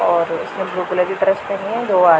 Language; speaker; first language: Hindi; non-native, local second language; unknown